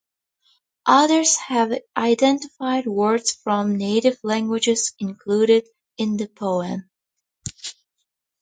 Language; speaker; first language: English; native; English